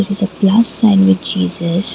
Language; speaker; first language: English; non-native, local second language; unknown